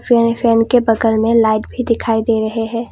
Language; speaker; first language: Hindi; non-native, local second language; Assamese